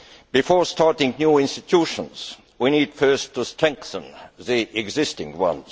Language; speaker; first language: English; non-native, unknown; Estonian